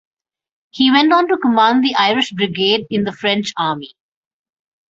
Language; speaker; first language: English; non-native, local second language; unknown